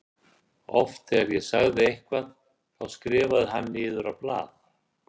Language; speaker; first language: Icelandic; native; Icelandic